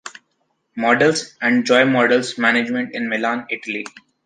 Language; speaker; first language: English; non-native, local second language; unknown